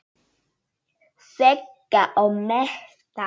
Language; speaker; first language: Icelandic; non-native, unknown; Polish